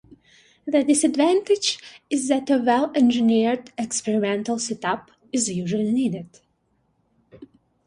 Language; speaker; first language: English; non-native, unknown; Russian